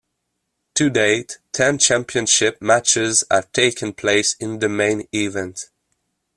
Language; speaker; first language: English; non-native, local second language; French